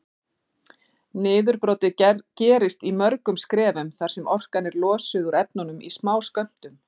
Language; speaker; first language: Icelandic; native; Icelandic